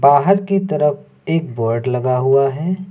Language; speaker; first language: Hindi; native; Hindi